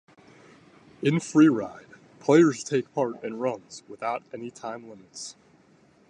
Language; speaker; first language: English; native; English